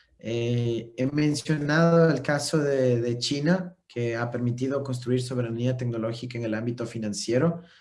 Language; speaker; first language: Spanish; native; Spanish